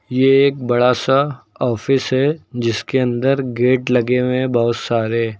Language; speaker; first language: Hindi; native; Hindi